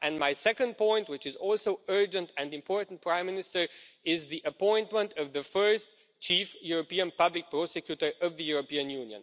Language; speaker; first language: English; non-native, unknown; Romanian